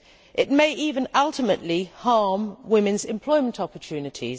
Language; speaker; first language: English; native; English